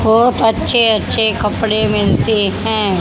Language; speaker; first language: Hindi; native; Hindi